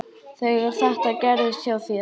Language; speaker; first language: Icelandic; native; Icelandic